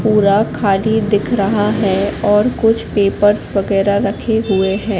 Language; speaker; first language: Hindi; native; Hindi